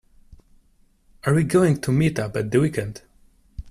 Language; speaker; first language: English; non-native, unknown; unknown